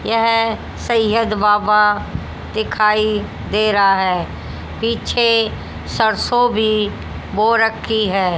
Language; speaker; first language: Hindi; native; Hindi